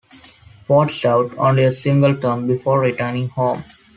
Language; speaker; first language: English; non-native, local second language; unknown